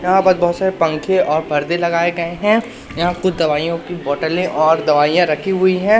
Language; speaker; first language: Hindi; native; Hindi